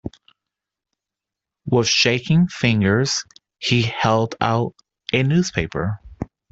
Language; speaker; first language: English; native; English